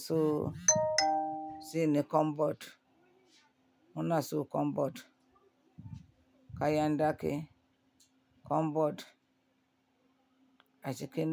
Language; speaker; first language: Hausa; non-native, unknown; Yoruba